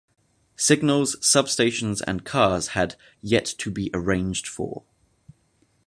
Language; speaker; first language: English; native; English